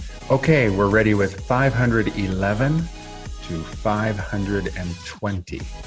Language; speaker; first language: English; native; English